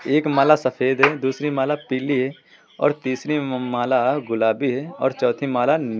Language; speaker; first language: Hindi; native; Hindi